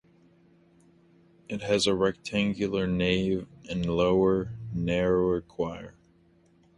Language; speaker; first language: English; native; English